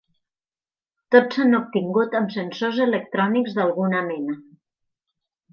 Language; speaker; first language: Catalan; native; Catalan